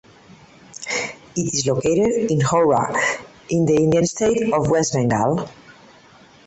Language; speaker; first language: English; non-native, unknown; Catalan